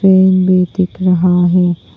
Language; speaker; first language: Hindi; non-native, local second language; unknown